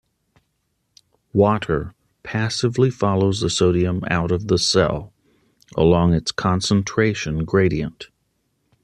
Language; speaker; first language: English; native; English